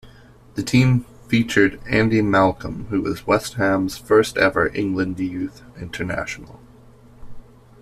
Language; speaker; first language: English; native; English